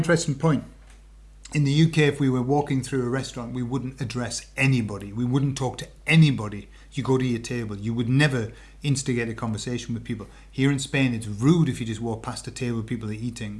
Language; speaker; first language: English; native; English